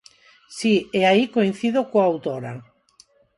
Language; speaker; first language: Galician; non-native, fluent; Spanish